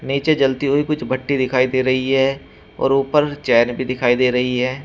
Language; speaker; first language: Hindi; native; Hindi